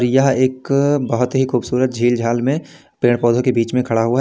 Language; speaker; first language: Hindi; native; Hindi